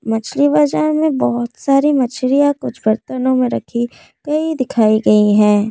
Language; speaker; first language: Hindi; non-native, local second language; Assamese